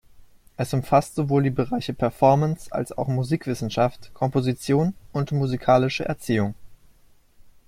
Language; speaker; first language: German; native; German